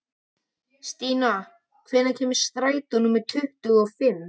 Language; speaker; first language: Icelandic; native; Icelandic